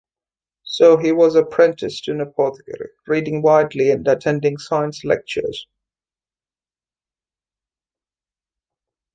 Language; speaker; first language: English; native; English